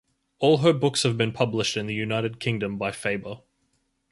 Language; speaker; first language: English; native; English